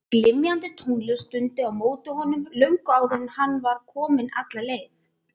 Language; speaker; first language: Icelandic; native; Icelandic